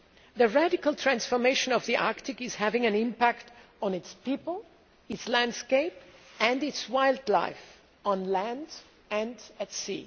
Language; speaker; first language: English; non-native, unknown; German